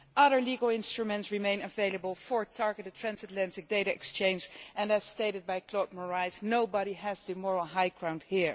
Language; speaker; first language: English; non-native, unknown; Dutch